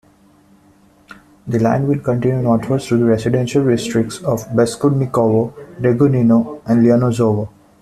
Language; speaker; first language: English; non-native, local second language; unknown